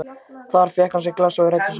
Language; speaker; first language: Icelandic; native; Icelandic